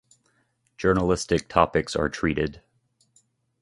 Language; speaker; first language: English; native; English